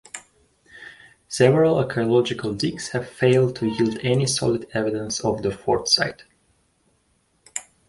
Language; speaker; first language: English; native; English